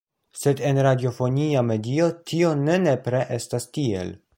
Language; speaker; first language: Esperanto; non-native, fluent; Polish